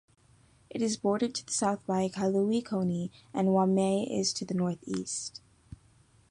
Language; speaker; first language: English; native; English